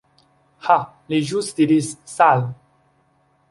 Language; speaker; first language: Esperanto; non-native, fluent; Chinese